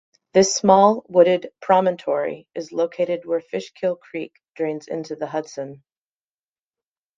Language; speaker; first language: English; native; English